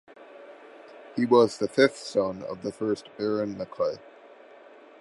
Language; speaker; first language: English; native; English